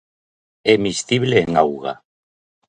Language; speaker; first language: Galician; native; Galician